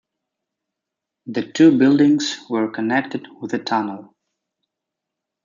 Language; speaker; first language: English; native; English